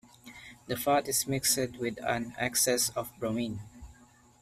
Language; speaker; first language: English; non-native, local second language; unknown